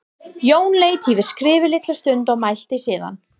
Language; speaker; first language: Icelandic; non-native, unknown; English